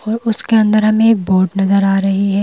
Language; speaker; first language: Hindi; native; Hindi